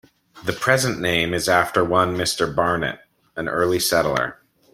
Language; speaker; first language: English; native; English